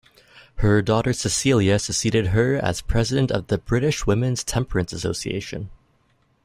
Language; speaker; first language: English; native; English